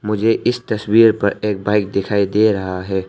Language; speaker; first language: Hindi; non-native, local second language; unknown